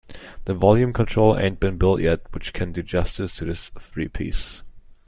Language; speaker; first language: English; native; English